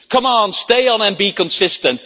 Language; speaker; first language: English; non-native, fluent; Dutch